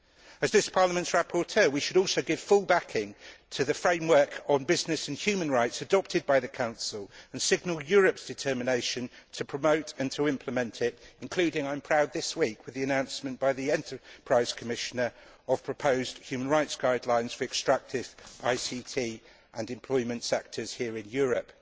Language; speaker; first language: English; native; English